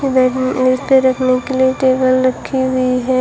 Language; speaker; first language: Hindi; native; Hindi